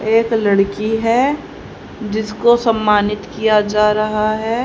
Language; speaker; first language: Hindi; native; Hindi